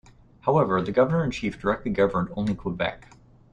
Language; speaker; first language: English; native; English